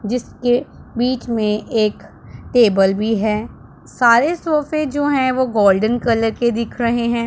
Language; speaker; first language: Hindi; non-native, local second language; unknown